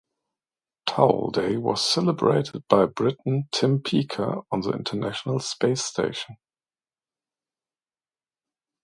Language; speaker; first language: English; non-native, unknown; German